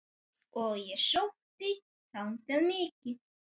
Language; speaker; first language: Icelandic; native; Icelandic